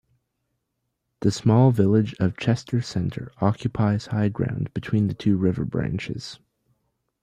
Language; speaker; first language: English; native; English